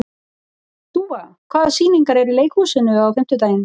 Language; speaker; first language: Icelandic; native; Icelandic